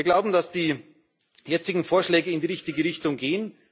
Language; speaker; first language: German; native; German